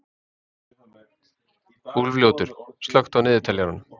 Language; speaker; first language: Icelandic; native; Icelandic